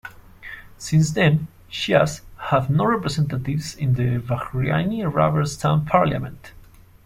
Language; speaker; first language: English; non-native, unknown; Spanish